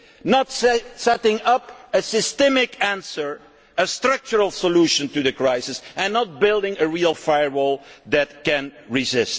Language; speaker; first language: English; non-native, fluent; Dutch